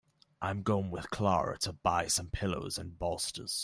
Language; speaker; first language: English; native; English